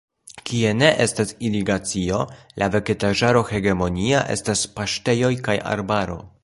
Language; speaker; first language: Esperanto; non-native, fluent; Polish